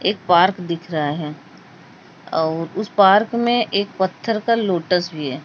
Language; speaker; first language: Hindi; native; Hindi